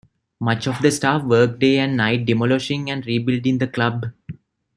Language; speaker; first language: English; non-native, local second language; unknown